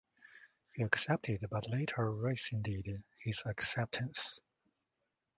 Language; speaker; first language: English; non-native, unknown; Chinese